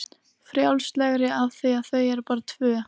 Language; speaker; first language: Icelandic; native; Icelandic